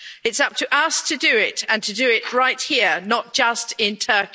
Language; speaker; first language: English; native; English